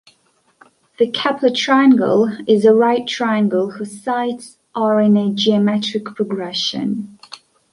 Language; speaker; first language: English; non-native, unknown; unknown